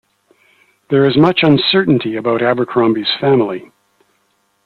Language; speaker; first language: English; native; English